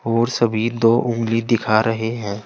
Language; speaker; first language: Hindi; native; Hindi